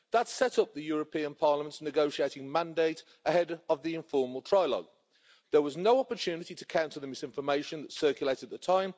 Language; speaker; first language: English; native; English